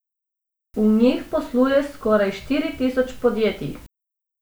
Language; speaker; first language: Slovenian; non-native, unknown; Macedonian